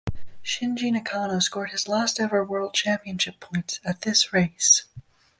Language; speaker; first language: English; native; English